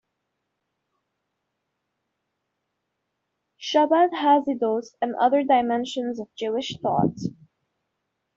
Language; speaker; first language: English; native; English